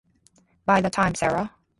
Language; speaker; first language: English; native; English